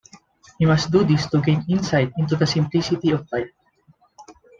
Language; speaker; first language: English; non-native, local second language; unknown